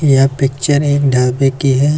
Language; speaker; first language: Hindi; native; Hindi